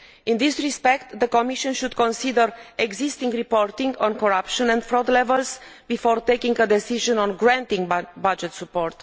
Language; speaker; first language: English; non-native, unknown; Romanian